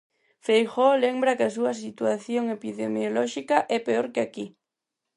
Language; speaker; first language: Galician; non-native, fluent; Spanish